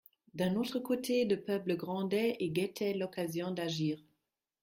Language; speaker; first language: French; non-native, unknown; German